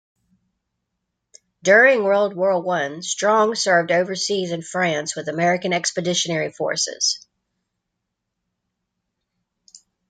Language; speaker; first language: English; native; English